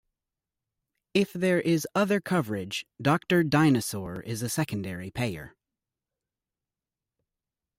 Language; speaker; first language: English; native; English